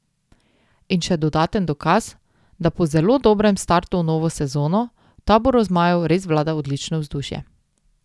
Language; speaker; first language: Slovenian; native; Slovenian